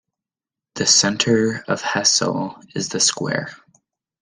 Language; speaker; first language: English; native; English